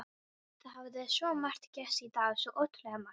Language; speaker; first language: Icelandic; non-native, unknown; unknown